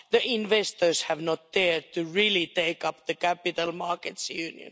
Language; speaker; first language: English; non-native, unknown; Finnish